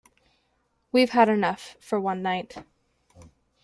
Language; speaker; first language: English; native; English